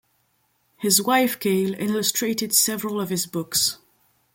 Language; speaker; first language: English; non-native, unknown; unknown